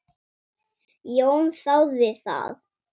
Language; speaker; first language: Icelandic; non-native, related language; Swedish